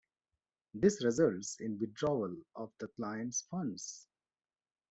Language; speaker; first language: English; non-native, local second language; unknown